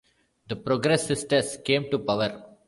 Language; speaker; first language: English; non-native, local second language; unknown